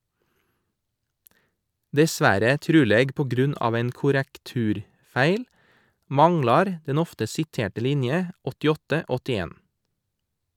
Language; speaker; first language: Norwegian; native; Norwegian